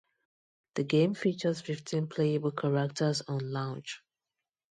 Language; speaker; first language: English; non-native, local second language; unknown